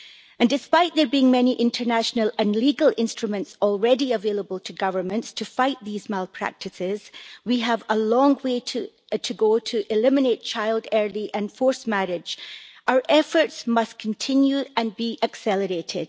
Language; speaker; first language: English; native; English